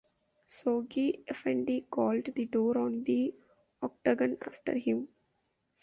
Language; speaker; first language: English; non-native, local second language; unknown